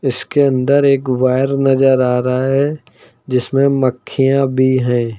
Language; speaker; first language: Hindi; native; Hindi